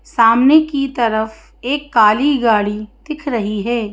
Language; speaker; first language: Hindi; native; Hindi